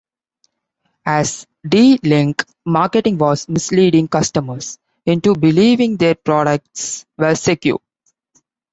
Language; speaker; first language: English; non-native, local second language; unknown